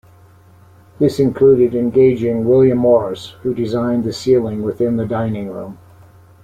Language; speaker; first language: English; native; English